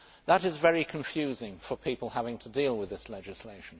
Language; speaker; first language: English; native; English